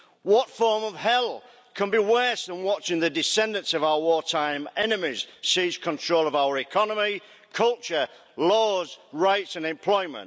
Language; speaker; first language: English; native; English